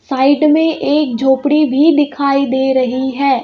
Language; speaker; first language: Hindi; native; Hindi